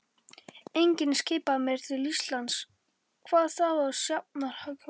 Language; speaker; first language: Icelandic; non-native, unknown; Polish